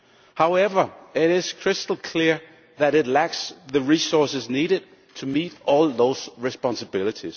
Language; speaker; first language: English; non-native, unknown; Danish